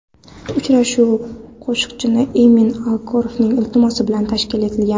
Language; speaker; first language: Uzbek; non-native, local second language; Kara-Kalpak